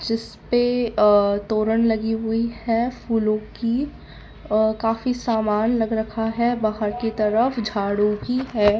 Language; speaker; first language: Hindi; non-native, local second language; Gujarati